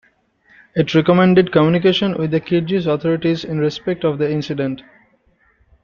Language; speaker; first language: English; non-native, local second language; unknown